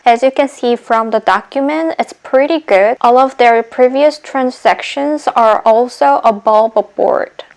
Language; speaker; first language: English; non-native, fluent; Korean